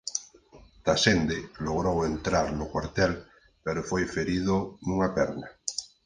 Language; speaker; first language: Galician; native; Galician